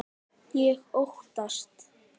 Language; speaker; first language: Icelandic; native; Icelandic